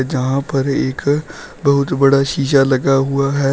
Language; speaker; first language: Hindi; native; Hindi